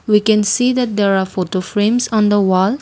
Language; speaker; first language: English; non-native, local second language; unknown